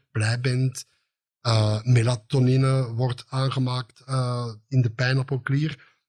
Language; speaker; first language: Dutch; native; Dutch